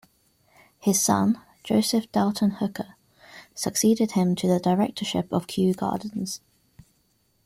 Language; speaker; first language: English; native; English